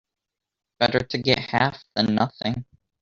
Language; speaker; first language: English; native; English